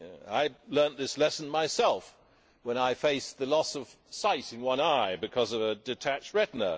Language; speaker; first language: English; native; English